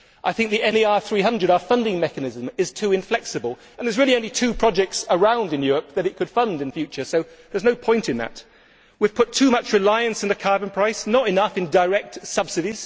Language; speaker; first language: English; native; English